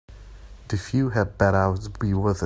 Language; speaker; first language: English; non-native, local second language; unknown